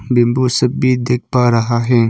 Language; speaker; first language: Hindi; non-native, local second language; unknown